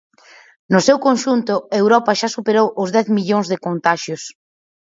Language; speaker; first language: Galician; native; Galician